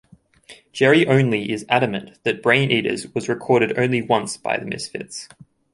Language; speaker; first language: English; native; English